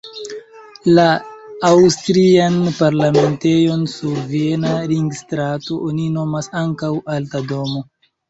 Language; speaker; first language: Esperanto; non-native, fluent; Chinese